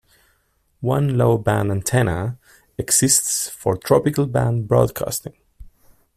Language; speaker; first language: English; non-native, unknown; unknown